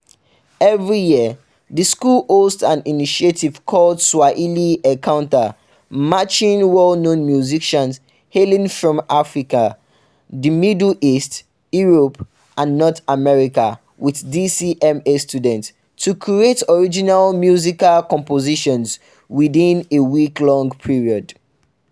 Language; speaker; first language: English; non-native, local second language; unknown